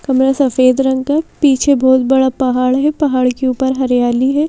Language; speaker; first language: Hindi; native; Hindi